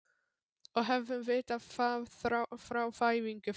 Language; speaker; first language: Icelandic; non-native, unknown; Polish